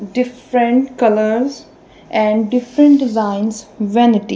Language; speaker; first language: English; non-native, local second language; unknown